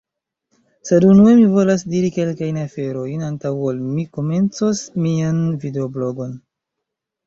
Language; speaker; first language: Esperanto; non-native, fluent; Chinese